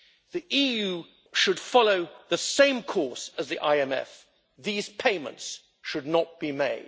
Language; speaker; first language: English; native; English